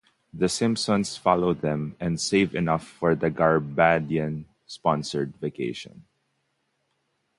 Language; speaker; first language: English; non-native, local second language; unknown